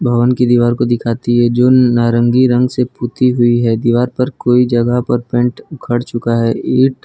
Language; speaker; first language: Hindi; non-native, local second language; Gujarati